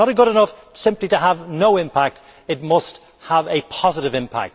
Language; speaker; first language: English; native; English